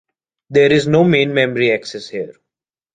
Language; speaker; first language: English; non-native, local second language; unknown